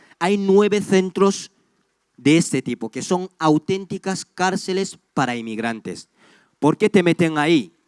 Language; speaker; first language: Spanish; non-native, fluent; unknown